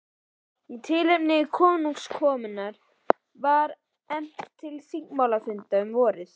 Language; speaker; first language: Icelandic; native; Icelandic